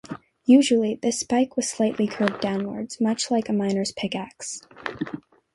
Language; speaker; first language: English; native; English